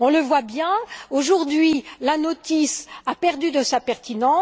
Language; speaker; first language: French; native; French